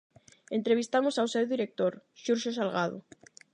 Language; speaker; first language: Galician; non-native, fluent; Spanish